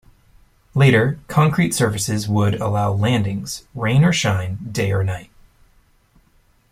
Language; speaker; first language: English; native; English